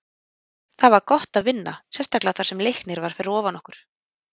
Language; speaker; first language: Icelandic; native; Icelandic